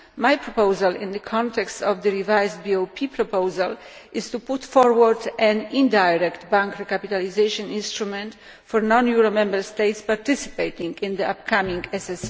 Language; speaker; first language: English; non-native, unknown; Polish